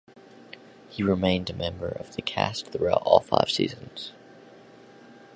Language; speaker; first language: English; native; English